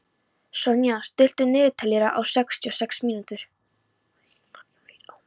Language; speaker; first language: Icelandic; non-native, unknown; Polish